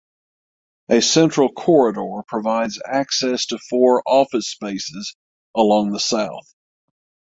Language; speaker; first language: English; native; English